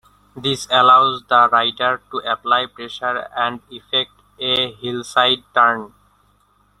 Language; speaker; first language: English; non-native, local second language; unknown